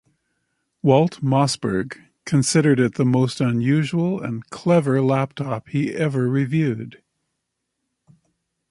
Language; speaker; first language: English; native; English